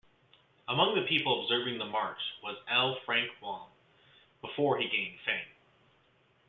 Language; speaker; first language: English; native; English